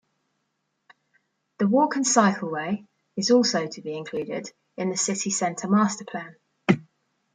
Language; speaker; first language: English; native; English